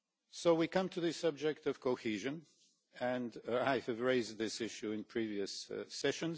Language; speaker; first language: English; non-native, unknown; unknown